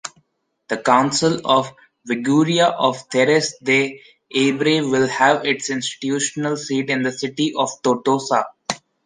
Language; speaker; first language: English; non-native, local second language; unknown